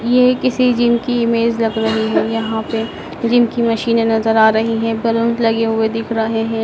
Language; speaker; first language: Hindi; native; Hindi